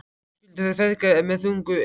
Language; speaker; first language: Icelandic; native; Icelandic